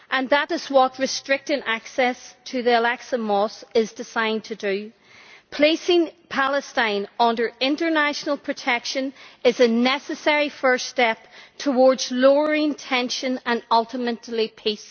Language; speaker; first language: English; native; English